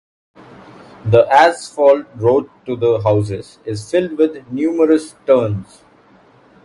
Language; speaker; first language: English; non-native, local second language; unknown